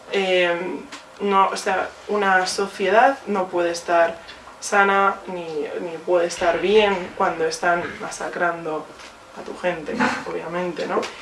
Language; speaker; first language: Spanish; early bilingual, other home language; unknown